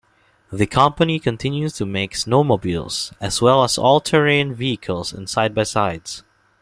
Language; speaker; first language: English; non-native, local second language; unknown